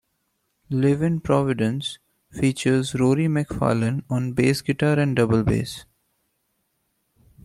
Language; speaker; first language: English; non-native, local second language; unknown